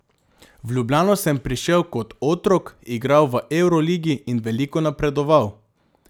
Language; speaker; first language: Slovenian; non-native, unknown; Macedonian